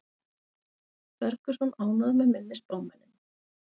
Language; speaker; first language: Icelandic; native; Icelandic